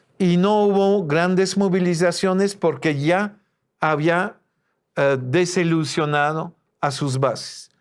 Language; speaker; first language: Spanish; non-native, fluent; French